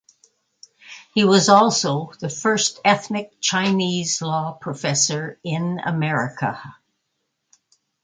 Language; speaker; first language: English; native; English